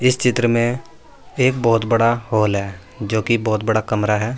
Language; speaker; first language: Hindi; native; Hindi